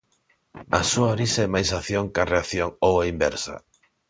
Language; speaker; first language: Galician; non-native, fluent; Spanish